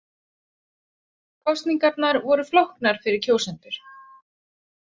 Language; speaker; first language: Icelandic; native; Icelandic